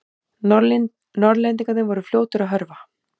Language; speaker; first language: Icelandic; native; Icelandic